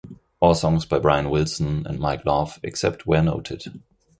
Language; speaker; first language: English; non-native, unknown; German